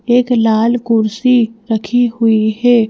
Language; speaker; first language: Hindi; native; Hindi